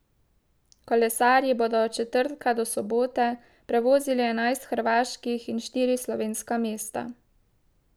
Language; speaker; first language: Slovenian; native; Slovenian